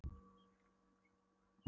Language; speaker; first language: Icelandic; non-native, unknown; Polish